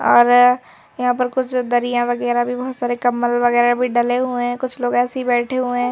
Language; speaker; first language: Hindi; native; Hindi